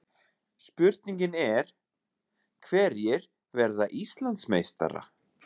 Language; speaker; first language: Icelandic; non-native, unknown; German